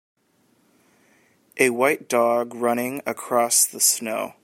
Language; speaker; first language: English; native; English